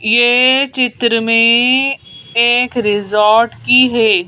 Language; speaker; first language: Hindi; native; Hindi